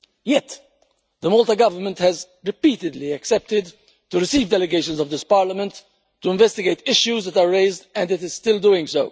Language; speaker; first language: English; non-native, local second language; Maltese